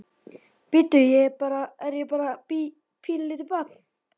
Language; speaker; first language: Icelandic; native; Icelandic